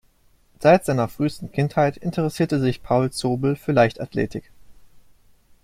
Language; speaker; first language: German; native; German